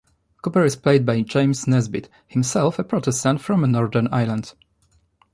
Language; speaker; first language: English; non-native, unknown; Polish